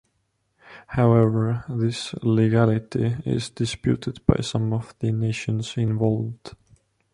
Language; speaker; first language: English; non-native, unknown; Estonian